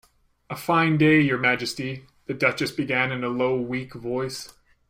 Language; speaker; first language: English; native; English